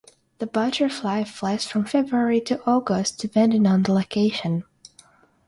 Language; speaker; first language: English; non-native, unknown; Russian